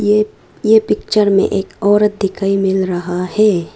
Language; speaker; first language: Hindi; non-native, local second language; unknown